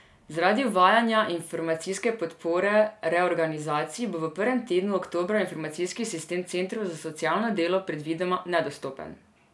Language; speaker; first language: Slovenian; non-native, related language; Serbian